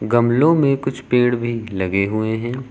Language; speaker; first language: Hindi; native; Hindi